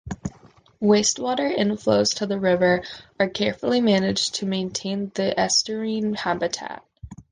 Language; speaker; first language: English; native; English